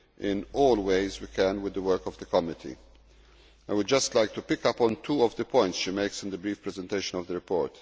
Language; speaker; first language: English; non-native, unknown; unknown